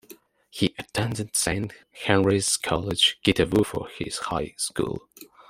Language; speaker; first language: English; non-native, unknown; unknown